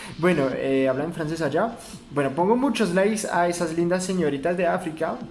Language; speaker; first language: Spanish; non-native, fluent; French